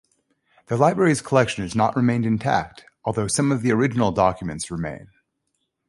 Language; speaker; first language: English; native; English